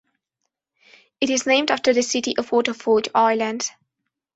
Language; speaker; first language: English; non-native, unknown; Spanish